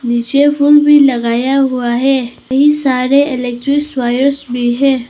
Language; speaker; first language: Hindi; early bilingual, other home language; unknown